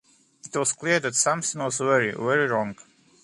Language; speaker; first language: English; non-native, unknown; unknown